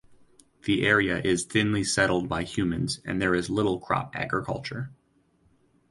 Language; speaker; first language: English; native; English